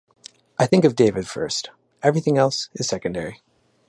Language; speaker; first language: English; native; English